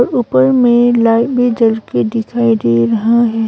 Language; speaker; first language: Hindi; non-native, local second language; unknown